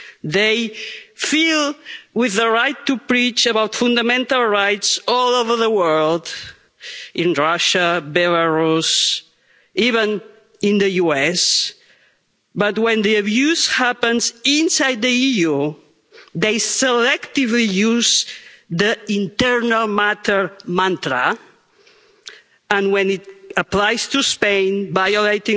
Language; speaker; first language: English; non-native, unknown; Catalan